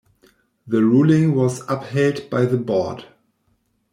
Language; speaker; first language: English; non-native, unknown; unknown